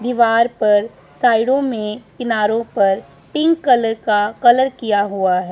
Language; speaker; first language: Hindi; non-native, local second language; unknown